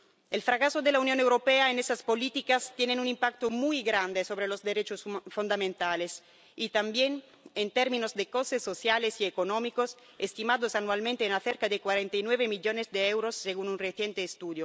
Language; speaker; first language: Spanish; non-native, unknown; Italian